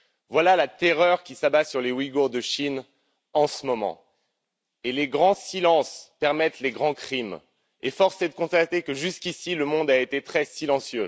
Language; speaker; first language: French; native; French